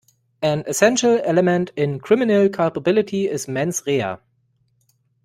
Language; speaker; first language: English; non-native, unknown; German